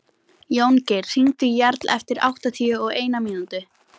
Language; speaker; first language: Icelandic; native; Icelandic